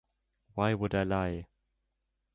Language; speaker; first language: English; non-native, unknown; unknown